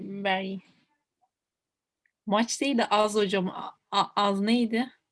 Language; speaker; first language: Turkish; native; Turkish